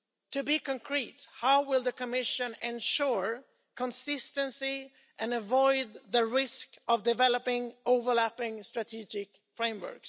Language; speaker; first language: English; non-native, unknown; Swedish